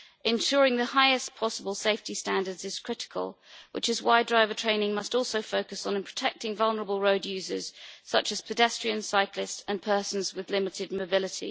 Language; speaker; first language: English; native; English